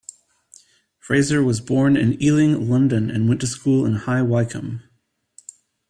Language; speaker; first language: English; native; English